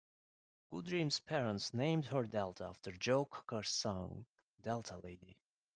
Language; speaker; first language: English; non-native, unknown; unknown